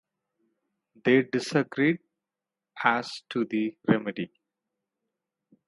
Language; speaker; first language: English; non-native, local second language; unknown